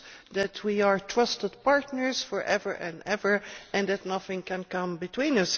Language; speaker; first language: English; non-native, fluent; Dutch